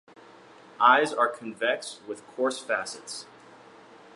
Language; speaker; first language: English; native; English